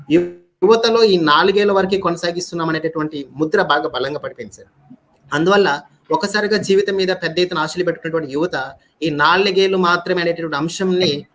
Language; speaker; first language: Telugu; native; Telugu